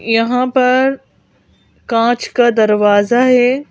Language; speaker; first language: Hindi; native; Hindi